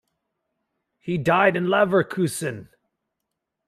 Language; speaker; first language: English; native; English